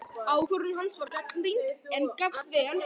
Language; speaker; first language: Icelandic; native; Icelandic